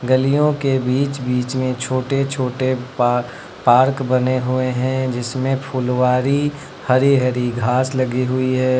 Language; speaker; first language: Hindi; native; Hindi